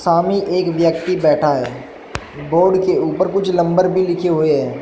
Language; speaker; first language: Hindi; native; Hindi